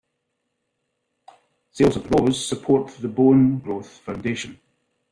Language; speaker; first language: English; native; English